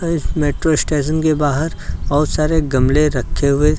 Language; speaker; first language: Hindi; native; Hindi